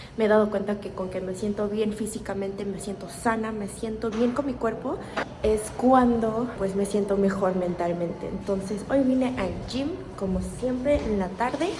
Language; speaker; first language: Spanish; non-native, fluent; Korean